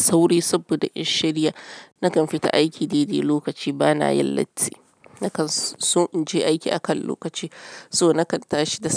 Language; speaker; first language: Hausa; non-native, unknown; Yoruba